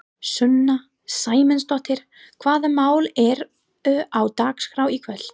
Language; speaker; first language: Icelandic; non-native, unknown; English